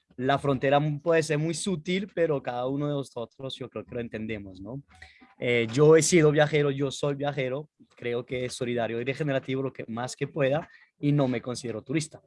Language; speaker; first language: Spanish; non-native, fluent; French